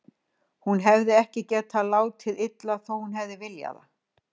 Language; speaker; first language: Icelandic; native; Icelandic